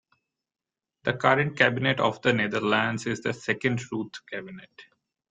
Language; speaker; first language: English; non-native, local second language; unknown